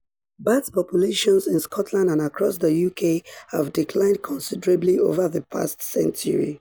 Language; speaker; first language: English; non-native, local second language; Yoruba